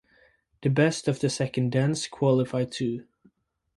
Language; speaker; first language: English; native; English